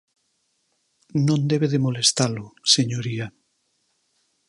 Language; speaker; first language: Galician; native; Galician